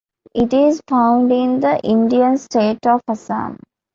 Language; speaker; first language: English; non-native, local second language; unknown